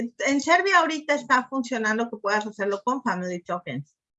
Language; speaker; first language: Spanish; native; Spanish